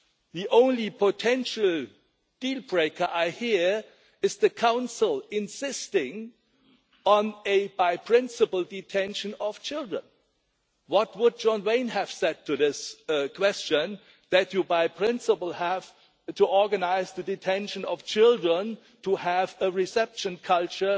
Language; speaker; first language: English; non-native, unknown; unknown